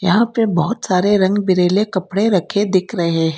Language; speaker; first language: Hindi; non-native, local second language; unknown